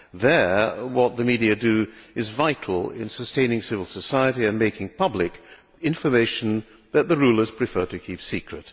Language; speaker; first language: English; non-native, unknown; Hungarian